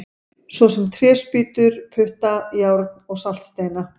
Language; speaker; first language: Icelandic; native; Icelandic